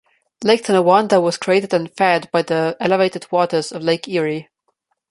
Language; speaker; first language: English; non-native, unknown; Slovenian